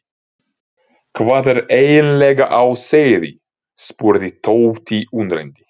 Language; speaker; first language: Icelandic; non-native, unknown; Ukrainian